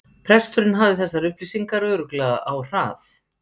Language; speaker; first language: Icelandic; native; Icelandic